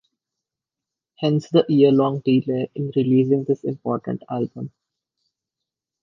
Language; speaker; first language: English; non-native, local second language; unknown